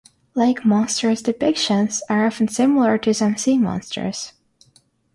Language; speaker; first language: English; non-native, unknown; Russian